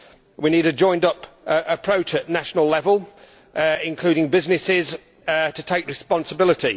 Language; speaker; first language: English; native; English